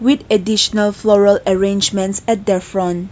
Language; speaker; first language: English; non-native, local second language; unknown